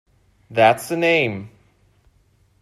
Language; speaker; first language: English; non-native, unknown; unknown